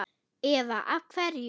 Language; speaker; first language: Icelandic; non-native, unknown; German